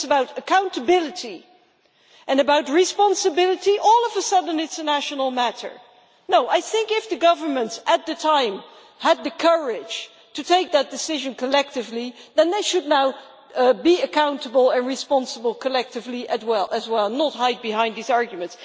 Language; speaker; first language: English; non-native, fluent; Dutch